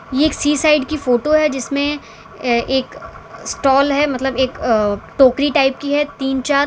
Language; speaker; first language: Hindi; non-native, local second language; Gujarati